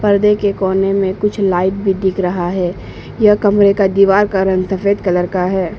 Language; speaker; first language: Hindi; non-native, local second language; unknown